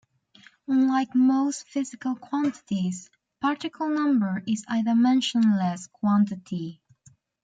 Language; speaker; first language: English; native; English